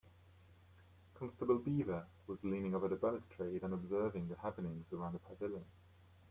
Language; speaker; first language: English; native; English